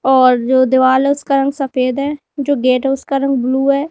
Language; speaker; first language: Hindi; native; Hindi